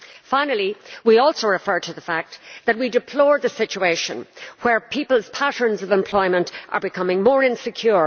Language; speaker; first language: English; native; English